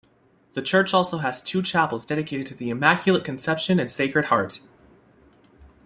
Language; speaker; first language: English; native; English